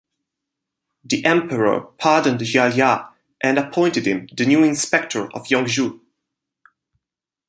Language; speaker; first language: English; non-native, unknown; Italian